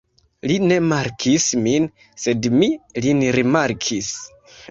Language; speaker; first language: Esperanto; non-native, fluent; Kinyarwanda